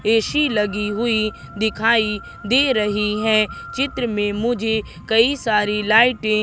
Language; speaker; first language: Hindi; native; Hindi